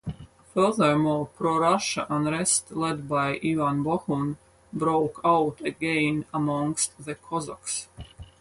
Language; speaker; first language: English; non-native, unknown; Latvian